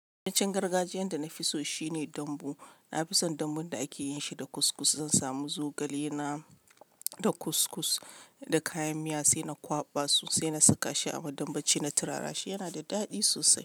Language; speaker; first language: Hausa; non-native, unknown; Yoruba